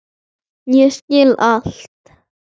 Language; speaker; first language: Icelandic; native; Icelandic